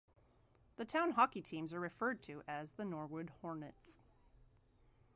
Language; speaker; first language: English; native; English